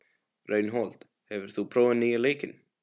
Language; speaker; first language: Icelandic; non-native, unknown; Polish